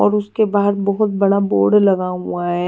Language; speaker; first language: Hindi; native; Hindi